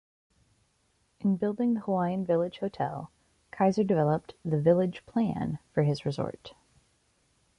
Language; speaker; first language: English; native; English